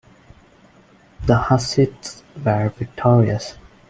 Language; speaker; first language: English; non-native, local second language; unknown